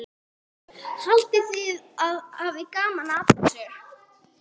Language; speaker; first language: Icelandic; non-native, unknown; English